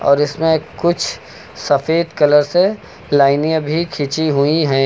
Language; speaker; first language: Hindi; native; Hindi